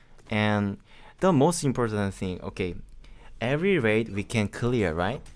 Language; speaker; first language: English; non-native, learner; Korean